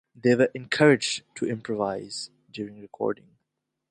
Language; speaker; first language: English; non-native, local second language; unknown